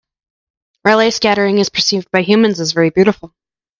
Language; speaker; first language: English; native; English